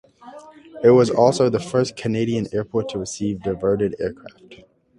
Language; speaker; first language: English; native; English